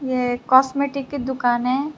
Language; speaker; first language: Hindi; non-native, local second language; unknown